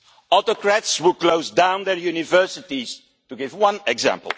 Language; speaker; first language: English; non-native, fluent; Dutch